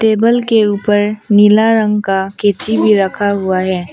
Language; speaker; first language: Hindi; non-native, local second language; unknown